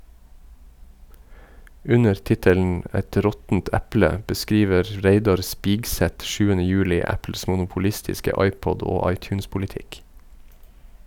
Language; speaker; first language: Norwegian; native; Norwegian